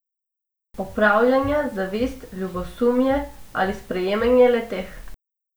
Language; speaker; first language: Slovenian; non-native, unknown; Macedonian